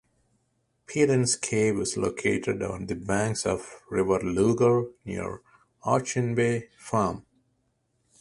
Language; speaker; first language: English; native; English